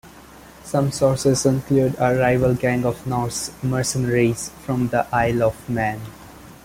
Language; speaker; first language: English; non-native, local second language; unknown